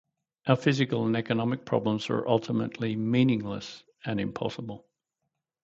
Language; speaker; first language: English; native; English